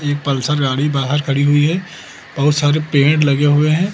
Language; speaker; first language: Hindi; native; Hindi